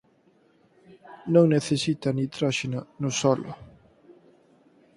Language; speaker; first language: Galician; native; Galician